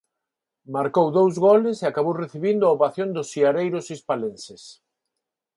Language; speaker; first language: Galician; non-native, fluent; Spanish